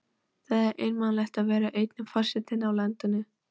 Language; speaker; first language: Icelandic; non-native, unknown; Polish